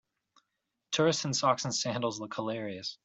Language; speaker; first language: English; native; English